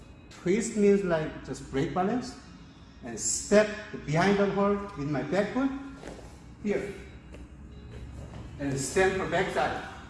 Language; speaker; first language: English; non-native, learner; Korean